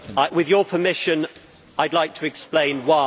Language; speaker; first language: English; native; English